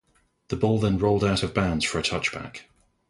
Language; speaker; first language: English; native; English